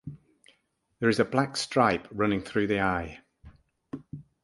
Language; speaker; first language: English; native; English